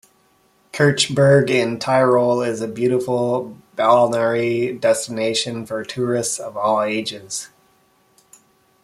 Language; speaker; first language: English; native; English